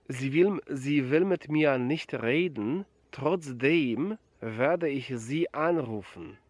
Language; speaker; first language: German; non-native, fluent; Polish